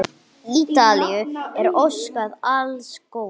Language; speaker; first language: Icelandic; non-native, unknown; English